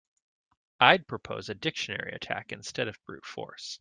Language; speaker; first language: English; native; English